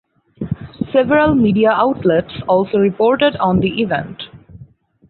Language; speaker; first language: English; non-native, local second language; Bangla